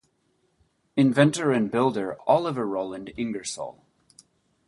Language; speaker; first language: English; native; English